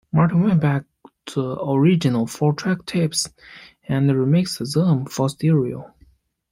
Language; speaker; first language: English; non-native, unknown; Chinese